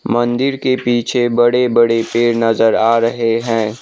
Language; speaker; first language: Hindi; non-native, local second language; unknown